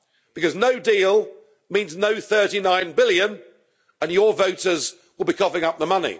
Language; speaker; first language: English; native; English